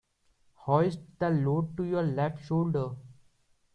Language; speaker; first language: English; non-native, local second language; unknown